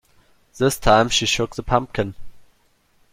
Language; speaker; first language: English; non-native, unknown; German